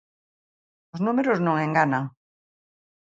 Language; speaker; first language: Galician; native; Galician